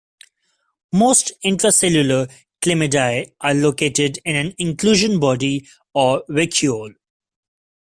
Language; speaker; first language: English; non-native, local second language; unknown